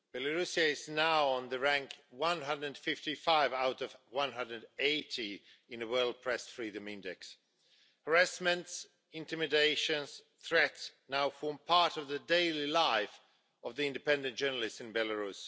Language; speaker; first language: English; non-native, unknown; Swedish